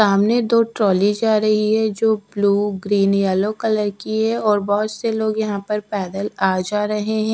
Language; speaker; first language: Hindi; non-native, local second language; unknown